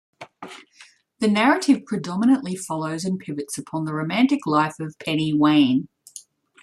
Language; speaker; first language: English; native; English